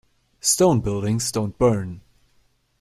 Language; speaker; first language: English; non-native, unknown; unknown